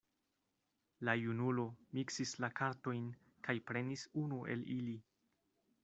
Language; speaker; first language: Esperanto; non-native, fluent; Spanish